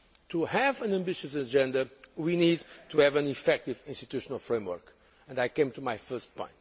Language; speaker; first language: English; non-native, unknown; Portuguese